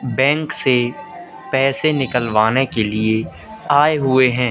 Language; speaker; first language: Hindi; native; Hindi